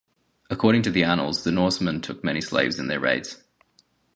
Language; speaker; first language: English; native; English